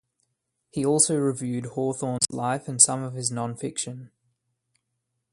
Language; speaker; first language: English; native; English